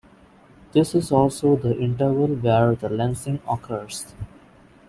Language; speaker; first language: English; non-native, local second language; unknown